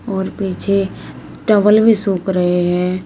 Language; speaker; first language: Hindi; native; Hindi